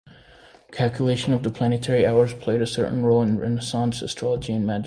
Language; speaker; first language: English; native; English